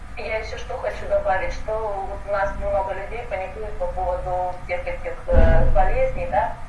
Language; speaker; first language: Russian; native; Russian